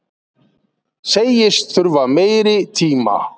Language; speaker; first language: Icelandic; native; Icelandic